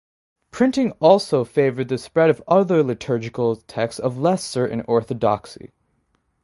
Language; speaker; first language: English; native; English